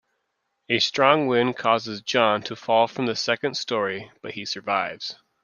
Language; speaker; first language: English; native; English